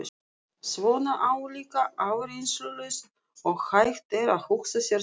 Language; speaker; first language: Icelandic; non-native, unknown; Russian